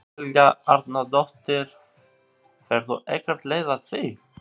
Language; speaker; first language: Icelandic; non-native, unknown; Albanian